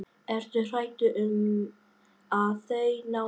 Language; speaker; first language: Icelandic; non-native, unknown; Vietnamese